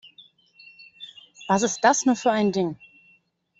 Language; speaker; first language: German; native; German